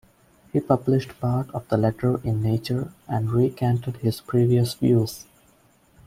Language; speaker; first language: English; non-native, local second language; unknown